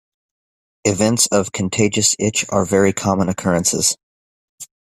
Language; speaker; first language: English; native; English